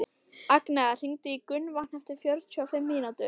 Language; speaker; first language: Icelandic; native; Icelandic